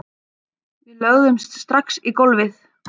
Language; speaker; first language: Icelandic; native; Icelandic